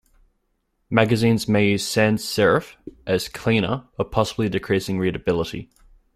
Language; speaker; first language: English; native; English